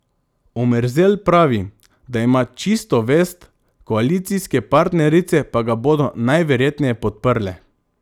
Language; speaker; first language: Slovenian; non-native, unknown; Macedonian